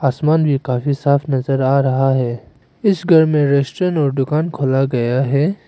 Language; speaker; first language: Hindi; non-native, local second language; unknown